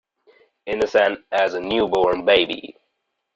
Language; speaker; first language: English; non-native, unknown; German